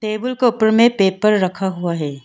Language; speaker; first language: Hindi; non-native, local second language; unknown